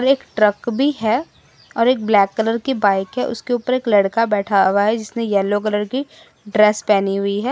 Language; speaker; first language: Hindi; non-native, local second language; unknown